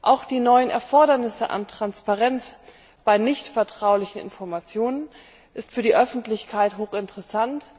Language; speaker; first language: German; native; German